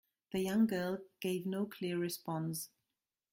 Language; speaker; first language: English; non-native, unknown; German